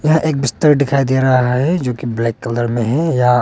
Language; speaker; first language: Hindi; non-native, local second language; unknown